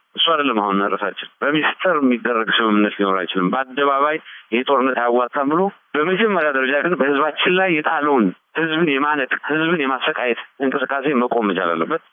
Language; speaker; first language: Amharic; non-native, local second language; Tigrinya